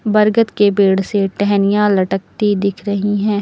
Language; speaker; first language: Hindi; native; Hindi